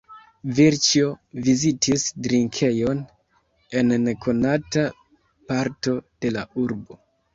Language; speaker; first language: Esperanto; non-native, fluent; Kinyarwanda